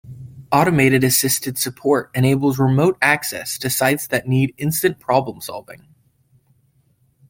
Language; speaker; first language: English; native; English